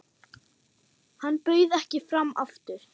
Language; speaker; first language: Icelandic; non-native, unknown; German